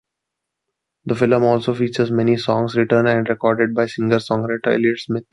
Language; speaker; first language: English; non-native, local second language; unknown